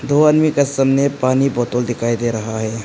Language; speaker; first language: Hindi; non-native, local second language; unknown